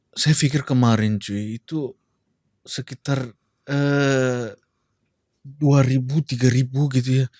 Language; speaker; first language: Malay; non-native, related language; Indonesian